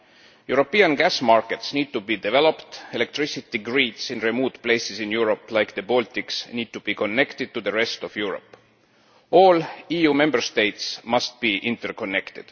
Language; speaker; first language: English; non-native, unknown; Estonian